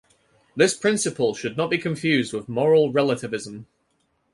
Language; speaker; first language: English; native; English